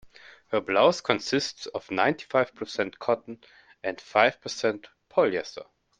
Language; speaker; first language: English; non-native, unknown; German